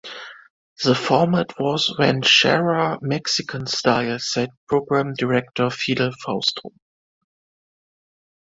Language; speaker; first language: English; non-native, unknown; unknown